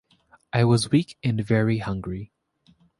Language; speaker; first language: English; native; English